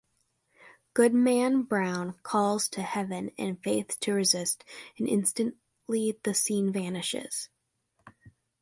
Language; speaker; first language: English; native; English